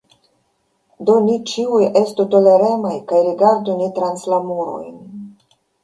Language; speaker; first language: Esperanto; non-native, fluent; Russian